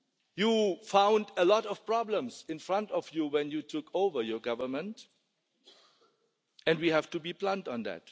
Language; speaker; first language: English; non-native, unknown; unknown